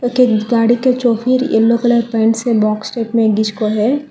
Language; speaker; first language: Hindi; non-native, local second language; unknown